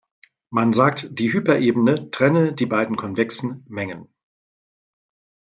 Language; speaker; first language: German; native; German